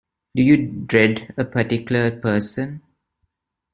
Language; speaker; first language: English; non-native, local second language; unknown